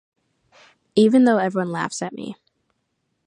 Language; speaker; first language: English; native; English